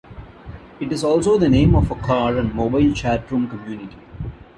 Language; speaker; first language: English; non-native, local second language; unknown